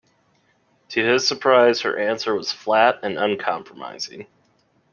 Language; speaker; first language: English; native; English